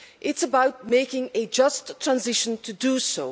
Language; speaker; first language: English; non-native, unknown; Dutch